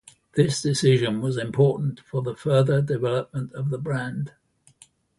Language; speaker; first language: English; native; English